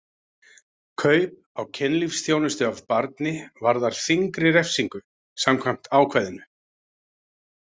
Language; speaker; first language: Icelandic; native; Icelandic